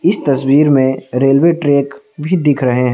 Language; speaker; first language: Hindi; non-native, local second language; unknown